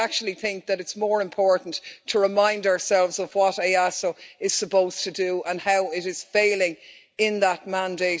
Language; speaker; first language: English; native; English